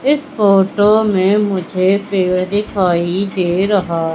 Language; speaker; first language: Hindi; native; Hindi